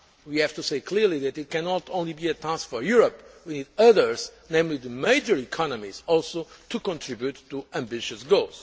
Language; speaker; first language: English; non-native, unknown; Portuguese